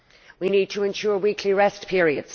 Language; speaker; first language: English; native; English